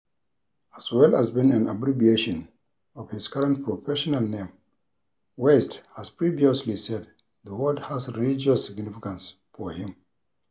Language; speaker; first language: English; non-native, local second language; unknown